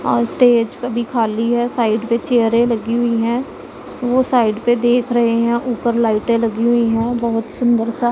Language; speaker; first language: Hindi; non-native, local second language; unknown